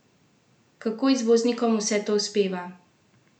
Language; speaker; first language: Slovenian; native; Slovenian